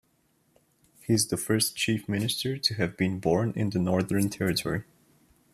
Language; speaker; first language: English; non-native, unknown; Bulgarian